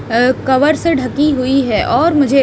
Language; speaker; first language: Hindi; native; Hindi